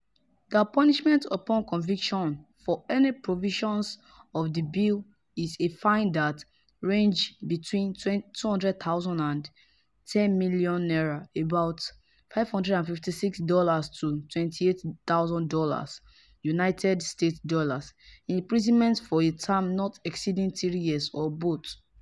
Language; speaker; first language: English; non-native, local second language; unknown